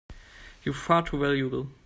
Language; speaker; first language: English; non-native, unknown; German